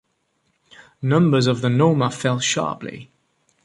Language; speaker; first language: English; non-native, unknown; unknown